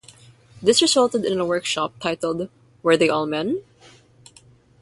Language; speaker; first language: English; non-native, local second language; Filipino